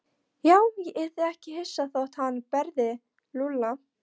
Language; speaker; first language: Icelandic; non-native, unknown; Polish